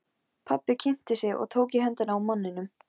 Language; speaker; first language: Icelandic; non-native, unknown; Polish